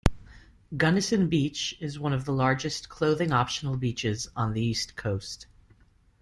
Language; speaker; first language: English; native; English